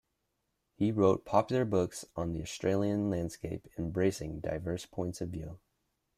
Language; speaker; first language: English; native; English